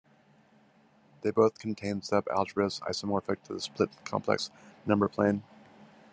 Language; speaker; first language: English; native; English